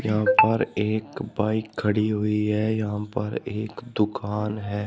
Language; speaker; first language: Hindi; native; Hindi